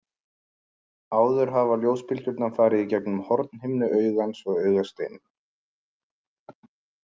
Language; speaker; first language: Icelandic; native; Icelandic